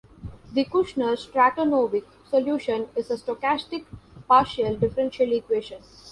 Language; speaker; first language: English; non-native, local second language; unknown